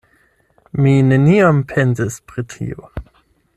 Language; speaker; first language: Esperanto; non-native, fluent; German